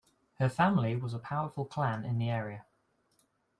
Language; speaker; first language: English; native; English